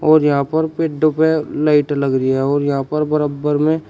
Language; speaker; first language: Hindi; native; Hindi